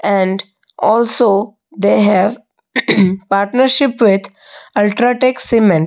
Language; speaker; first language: English; non-native, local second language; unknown